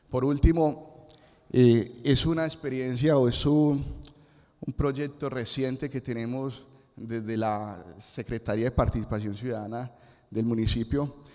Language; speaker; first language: Spanish; native; Spanish